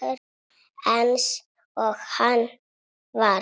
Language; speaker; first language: Icelandic; non-native, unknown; Italian